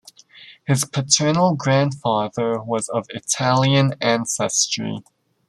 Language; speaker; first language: English; native; English